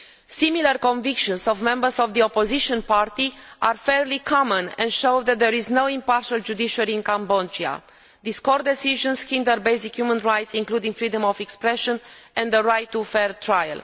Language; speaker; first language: English; non-native, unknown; Romanian